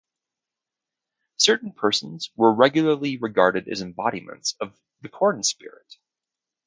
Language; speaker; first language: English; native; English